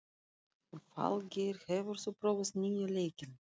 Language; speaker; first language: Icelandic; non-native, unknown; Russian